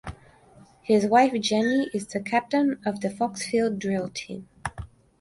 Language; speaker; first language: English; non-native, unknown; Russian